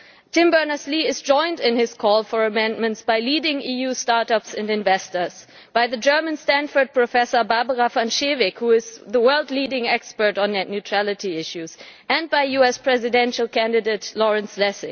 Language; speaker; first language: English; non-native, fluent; German